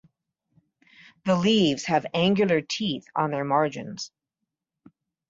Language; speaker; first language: English; native; English